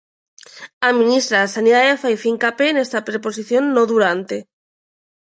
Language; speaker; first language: Galician; non-native, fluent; Spanish